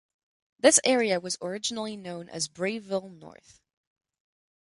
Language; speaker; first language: English; non-native, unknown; French